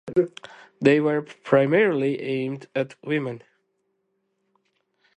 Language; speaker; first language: English; native; English